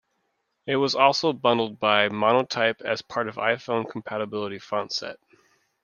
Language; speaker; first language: English; native; English